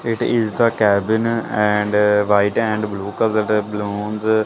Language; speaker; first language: English; non-native, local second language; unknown